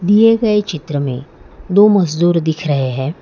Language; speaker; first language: Hindi; non-native, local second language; Gujarati